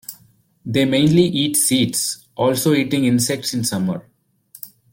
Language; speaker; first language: English; non-native, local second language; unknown